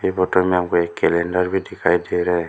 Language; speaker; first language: Hindi; early bilingual, other home language; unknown